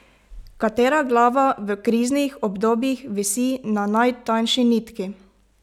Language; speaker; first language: Slovenian; native; Slovenian